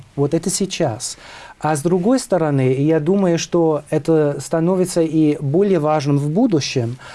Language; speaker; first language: Russian; non-native, fluent; German